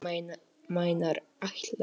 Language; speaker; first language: Icelandic; non-native, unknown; Polish